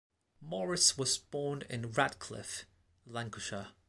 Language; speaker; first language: English; non-native, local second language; Cantonese